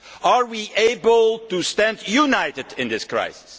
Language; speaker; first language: English; non-native, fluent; Dutch